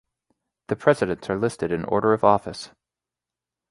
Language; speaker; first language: English; native; English